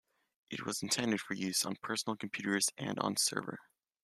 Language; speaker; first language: English; native; English